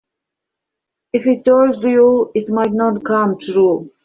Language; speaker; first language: English; native; English